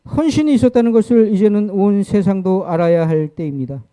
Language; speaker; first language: Korean; native; Korean